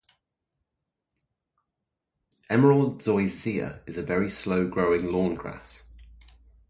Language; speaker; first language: English; native; English